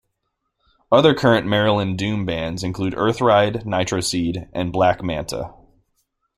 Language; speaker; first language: English; native; English